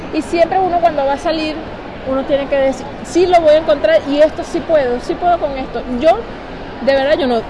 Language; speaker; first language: Spanish; native; Spanish